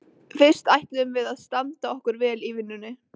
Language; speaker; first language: Icelandic; native; Icelandic